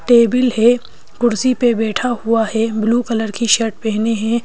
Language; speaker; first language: Hindi; native; Hindi